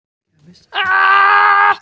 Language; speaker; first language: Icelandic; non-native, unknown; Hindi